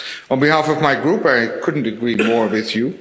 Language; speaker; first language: English; non-native, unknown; Dutch